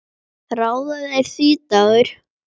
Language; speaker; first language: Icelandic; native; Icelandic